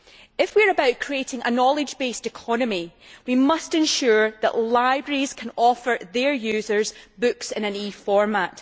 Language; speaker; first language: English; native; English